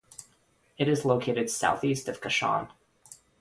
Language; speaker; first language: English; non-native, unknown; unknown